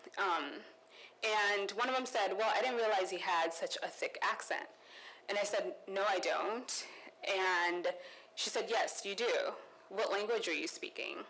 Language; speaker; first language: English; non-native, local second language; Kikuyu